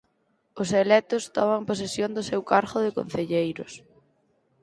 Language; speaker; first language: Galician; native; Galician